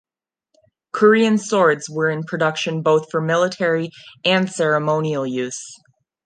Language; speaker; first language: English; non-native, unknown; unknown